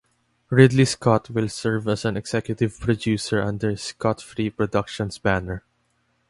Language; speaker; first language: English; non-native, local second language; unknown